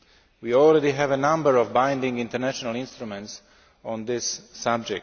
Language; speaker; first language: English; non-native, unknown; Slovak